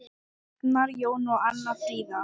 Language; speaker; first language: Icelandic; non-native, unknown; Thai